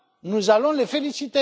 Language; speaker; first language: French; non-native, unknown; Romanian